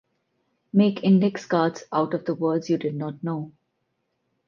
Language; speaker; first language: English; non-native, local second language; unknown